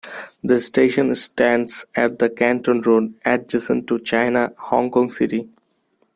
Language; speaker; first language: English; non-native, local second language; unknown